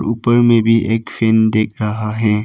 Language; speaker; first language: Hindi; non-native, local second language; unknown